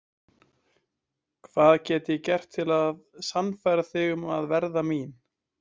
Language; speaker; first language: Icelandic; native; Icelandic